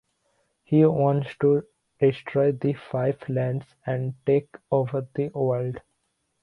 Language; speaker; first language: English; non-native, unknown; Bangla